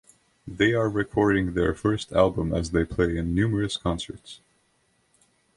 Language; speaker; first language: English; non-native, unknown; Estonian